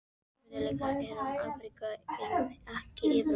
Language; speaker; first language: Icelandic; non-native, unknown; Filipino